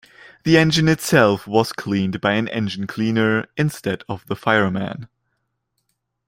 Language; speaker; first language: English; non-native, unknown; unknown